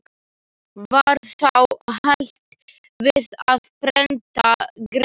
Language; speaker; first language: Icelandic; non-native, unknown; Slovak